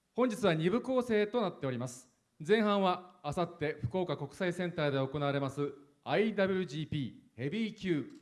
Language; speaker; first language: Japanese; native; Japanese